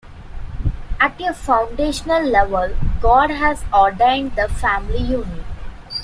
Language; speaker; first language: English; non-native, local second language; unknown